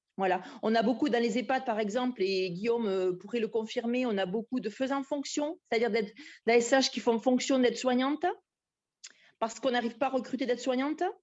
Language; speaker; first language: French; native; French